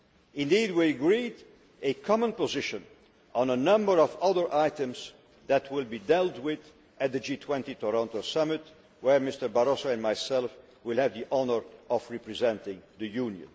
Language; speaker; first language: English; non-native, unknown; Dutch